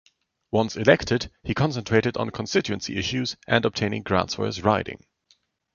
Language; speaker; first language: English; non-native, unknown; German